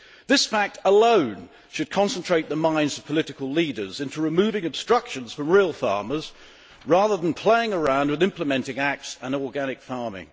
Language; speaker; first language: English; native; English